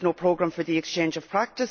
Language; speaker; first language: English; native; English